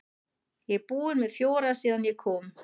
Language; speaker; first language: Icelandic; non-native, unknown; German